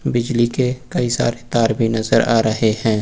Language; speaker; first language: Hindi; native; Hindi